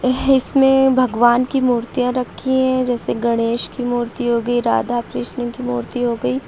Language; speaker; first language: Hindi; native; Hindi